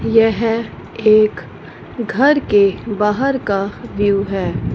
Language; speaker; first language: Hindi; non-native, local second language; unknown